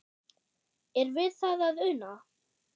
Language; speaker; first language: Icelandic; non-native, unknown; German